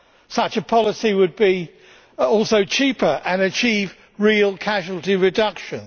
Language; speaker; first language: English; native; English